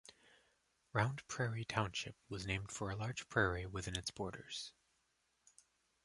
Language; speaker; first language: English; native; English